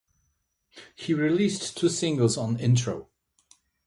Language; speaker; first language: English; native; English